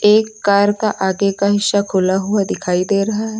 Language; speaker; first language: Hindi; native; Hindi